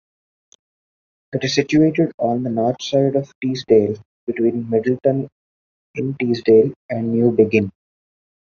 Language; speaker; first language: English; non-native, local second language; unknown